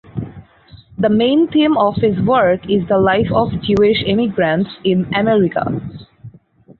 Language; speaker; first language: English; non-native, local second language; Bangla